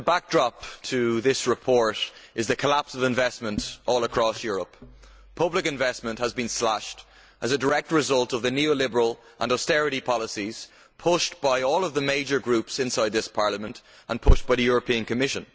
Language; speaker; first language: English; native; English